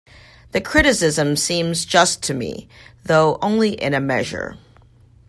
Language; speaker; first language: English; native; English